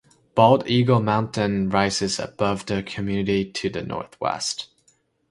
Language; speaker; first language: English; non-native, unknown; Chinese